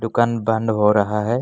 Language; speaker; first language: Hindi; non-native, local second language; Assamese